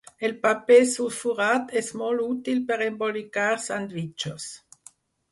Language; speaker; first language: Catalan; non-native, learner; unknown